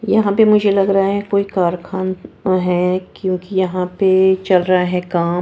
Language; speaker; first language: Hindi; non-native, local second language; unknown